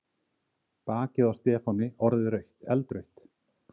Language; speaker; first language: Icelandic; native; Icelandic